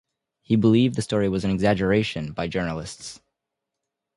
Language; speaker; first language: English; native; English